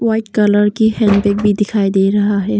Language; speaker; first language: Hindi; non-native, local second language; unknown